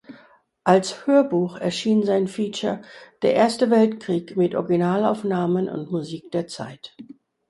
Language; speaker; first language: German; non-native, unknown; English